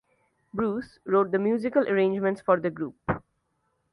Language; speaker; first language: English; non-native, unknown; Bangla